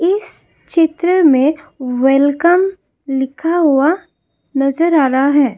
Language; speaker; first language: Hindi; non-native, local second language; Assamese